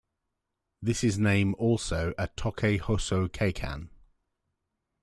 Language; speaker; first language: English; native; English